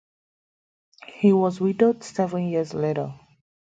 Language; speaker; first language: English; native; English